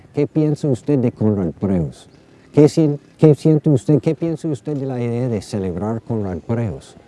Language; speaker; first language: Spanish; non-native, fluent; English